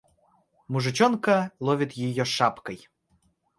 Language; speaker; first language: Russian; native; Russian